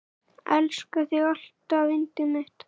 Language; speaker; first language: Icelandic; native; Icelandic